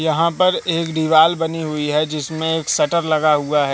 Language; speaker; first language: Hindi; native; Hindi